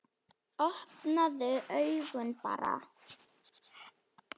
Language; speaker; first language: Icelandic; non-native, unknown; Slovak